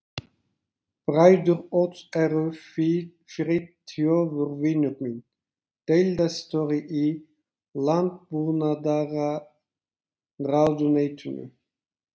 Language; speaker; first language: Icelandic; non-native, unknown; Turkish